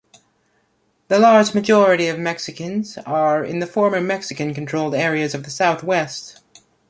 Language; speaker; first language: English; native; English